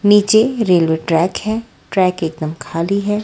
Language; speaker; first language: Hindi; native; Hindi